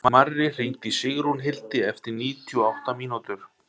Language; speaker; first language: Icelandic; native; Icelandic